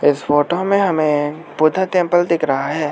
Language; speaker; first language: Hindi; non-native, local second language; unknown